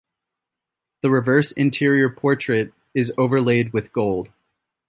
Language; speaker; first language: English; native; English